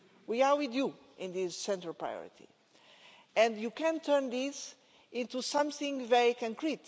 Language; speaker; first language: English; non-native, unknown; Portuguese